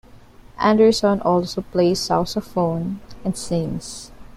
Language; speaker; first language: English; non-native, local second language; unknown